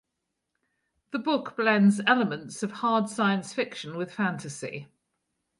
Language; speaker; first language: English; native; English